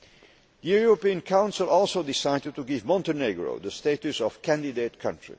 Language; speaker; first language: English; non-native, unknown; Dutch